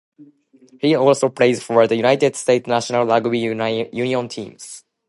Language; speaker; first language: English; non-native, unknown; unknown